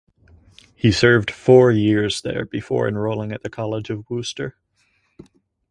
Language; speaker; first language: English; native; English